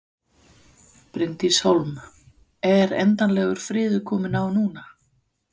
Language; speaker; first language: Icelandic; non-native, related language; Danish